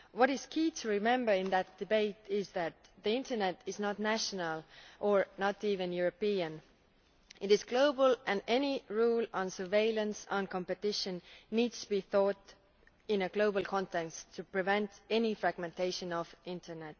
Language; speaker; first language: English; non-native, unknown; Estonian